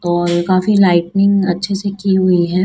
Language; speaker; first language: Hindi; native; Hindi